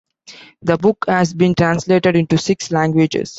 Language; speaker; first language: English; non-native, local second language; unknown